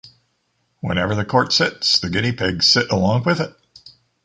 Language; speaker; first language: English; native; English